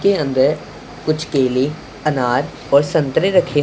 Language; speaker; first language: Hindi; non-native, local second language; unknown